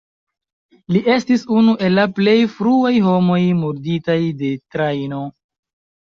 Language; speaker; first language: Esperanto; non-native, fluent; Chinese